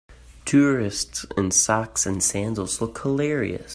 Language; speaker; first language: English; native; English